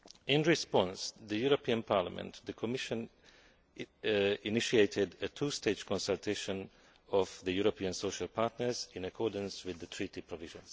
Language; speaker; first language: English; non-native, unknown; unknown